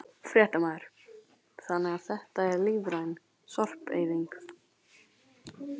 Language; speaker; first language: Icelandic; non-native, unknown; Chinese